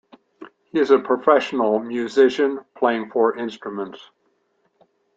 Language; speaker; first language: English; native; English